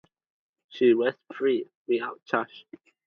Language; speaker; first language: English; non-native, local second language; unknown